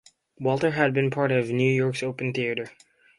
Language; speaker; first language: English; native; English